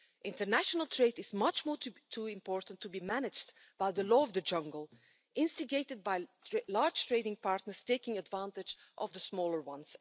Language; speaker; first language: English; non-native, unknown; Dutch